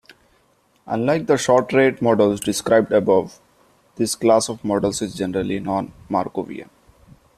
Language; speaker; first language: English; non-native, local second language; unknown